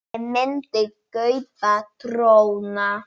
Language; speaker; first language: Icelandic; non-native, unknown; Polish